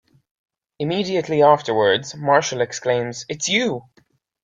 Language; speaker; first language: English; native; English